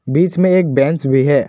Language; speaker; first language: Hindi; non-native, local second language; Assamese